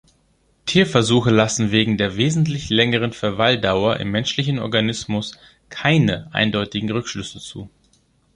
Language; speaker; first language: German; non-native, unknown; Greek